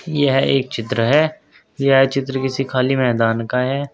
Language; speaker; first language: Hindi; native; Hindi